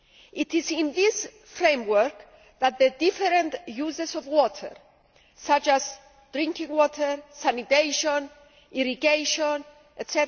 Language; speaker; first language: English; non-native, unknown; Greek